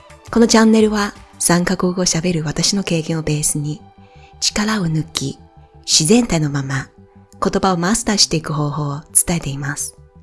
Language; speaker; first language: Japanese; non-native, fluent; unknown